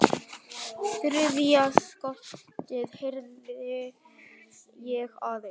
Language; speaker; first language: Icelandic; non-native, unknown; Vietnamese